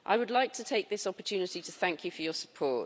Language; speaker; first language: English; native; English